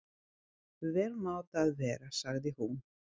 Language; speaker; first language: Icelandic; non-native, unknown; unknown